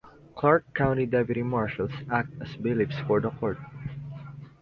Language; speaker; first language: English; non-native, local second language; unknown